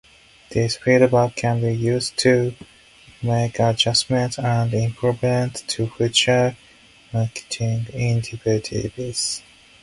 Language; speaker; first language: English; non-native, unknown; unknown